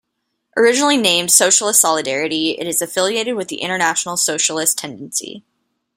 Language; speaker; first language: English; native; English